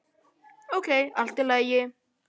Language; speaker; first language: Icelandic; non-native, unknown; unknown